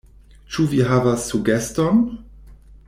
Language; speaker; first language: Esperanto; non-native, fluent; German